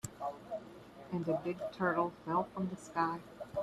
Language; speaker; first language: English; native; English